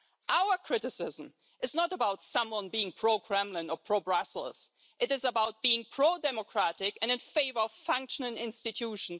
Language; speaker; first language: English; non-native, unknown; German